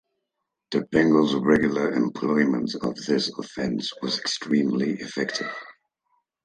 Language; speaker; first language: English; native; English